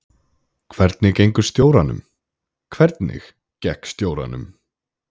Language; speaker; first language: Icelandic; native; Icelandic